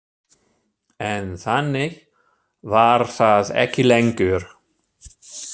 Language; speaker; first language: Icelandic; non-native, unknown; German